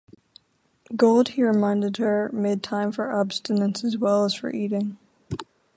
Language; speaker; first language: English; native; English